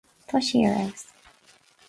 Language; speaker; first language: Irish; non-native, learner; English